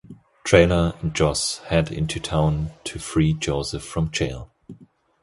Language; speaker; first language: English; non-native, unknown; German